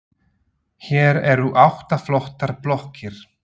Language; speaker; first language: Icelandic; non-native, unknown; Slovak